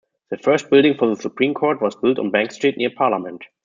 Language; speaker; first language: English; non-native, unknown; German